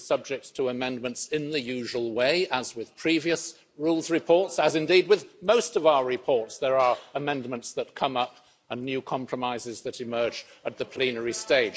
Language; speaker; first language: English; native; English